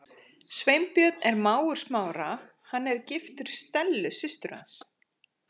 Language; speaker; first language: Icelandic; native; Icelandic